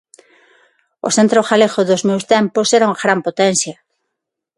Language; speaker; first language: Galician; non-native, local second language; Spanish